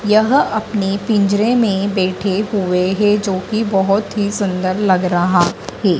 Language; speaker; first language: Hindi; native; Hindi